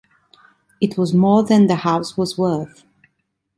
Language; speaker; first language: English; non-native, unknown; Italian